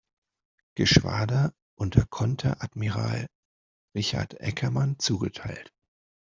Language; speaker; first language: German; non-native, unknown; Spanish